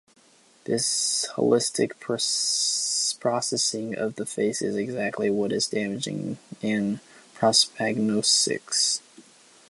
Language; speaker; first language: English; native; English